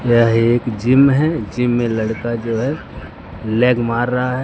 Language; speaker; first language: Hindi; native; Hindi